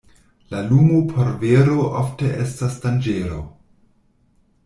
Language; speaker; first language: Esperanto; non-native, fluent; German